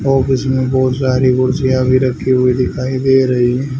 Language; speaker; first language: Hindi; native; Hindi